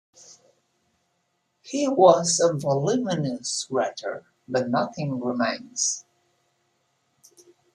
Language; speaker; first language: English; non-native, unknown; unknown